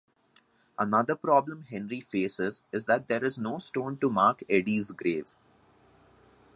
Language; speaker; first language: English; non-native, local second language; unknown